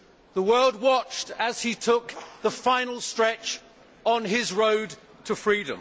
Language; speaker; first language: English; native; English